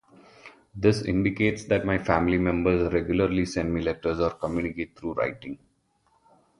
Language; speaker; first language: English; non-native, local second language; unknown